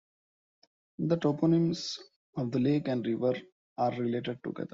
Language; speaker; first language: English; non-native, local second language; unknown